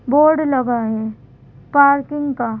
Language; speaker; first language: Hindi; native; Hindi